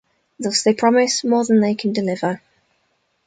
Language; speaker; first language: English; native; English